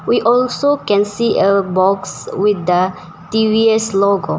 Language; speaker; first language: English; non-native, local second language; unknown